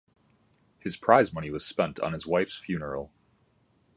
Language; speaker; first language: English; native; English